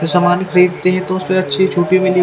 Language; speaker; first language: Hindi; native; Hindi